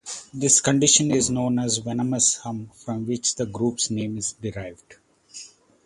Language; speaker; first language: English; non-native, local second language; Kannada